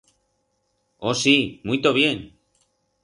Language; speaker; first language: Aragonese; non-native, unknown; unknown